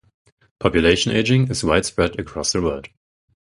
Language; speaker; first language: English; non-native, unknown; German